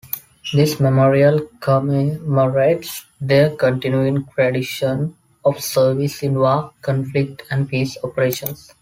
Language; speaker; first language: English; non-native, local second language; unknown